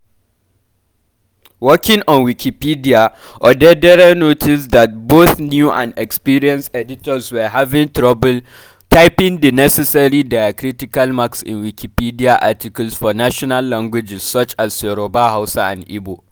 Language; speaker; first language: English; non-native, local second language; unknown